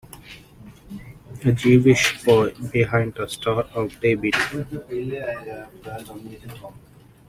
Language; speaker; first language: English; non-native, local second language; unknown